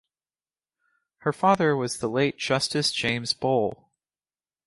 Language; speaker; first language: English; native; English